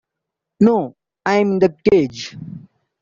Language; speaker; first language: English; non-native, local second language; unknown